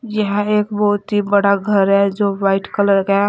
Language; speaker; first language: Hindi; native; Hindi